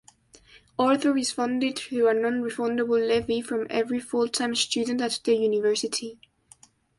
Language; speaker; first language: English; non-native, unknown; Spanish